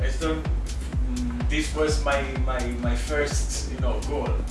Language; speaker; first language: English; non-native, fluent; Italian